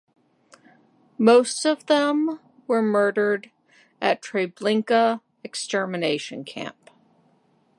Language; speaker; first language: English; native; English